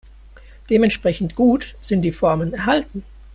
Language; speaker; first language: German; native; German